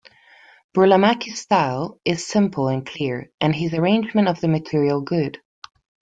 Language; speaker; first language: English; non-native, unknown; Spanish